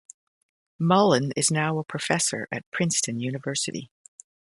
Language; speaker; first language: English; native; English